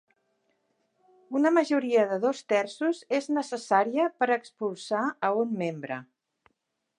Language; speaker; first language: Catalan; native; Catalan